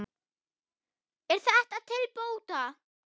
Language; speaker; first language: Icelandic; non-native, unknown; German